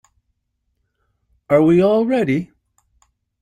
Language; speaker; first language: English; native; English